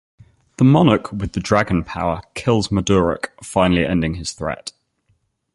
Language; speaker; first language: English; native; English